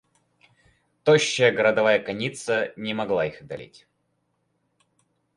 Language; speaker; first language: Russian; native; Russian